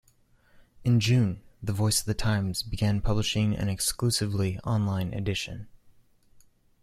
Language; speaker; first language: English; native; English